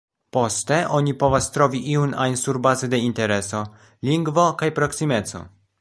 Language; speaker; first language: Esperanto; non-native, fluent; Polish